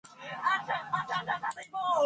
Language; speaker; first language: English; non-native, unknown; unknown